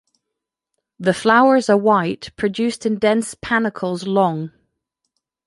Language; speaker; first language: English; non-native, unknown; French